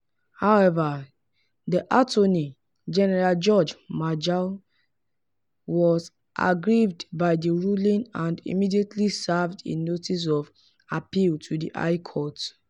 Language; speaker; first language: English; non-native, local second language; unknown